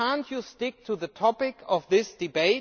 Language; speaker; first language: English; non-native, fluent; German